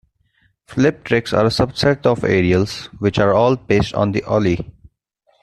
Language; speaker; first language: English; non-native, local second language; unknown